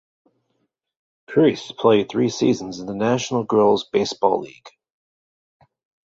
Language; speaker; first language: English; native; English